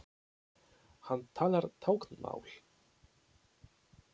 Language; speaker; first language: Icelandic; non-native, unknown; Polish